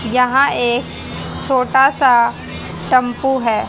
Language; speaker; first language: Hindi; native; Hindi